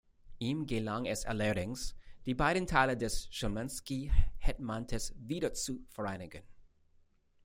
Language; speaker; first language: German; non-native, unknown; English